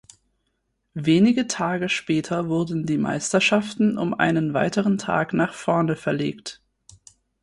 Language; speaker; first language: German; native; German